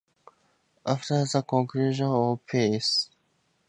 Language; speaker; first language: English; native; English